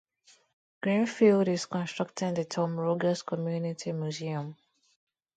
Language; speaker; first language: English; non-native, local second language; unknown